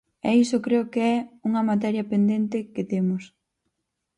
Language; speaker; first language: Galician; native; Galician